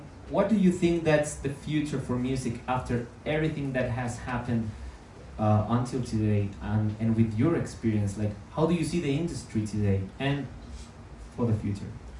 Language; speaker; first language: English; non-native, fluent; Spanish